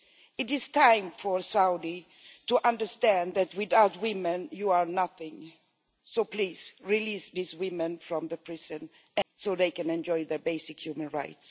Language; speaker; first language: English; non-native, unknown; Swedish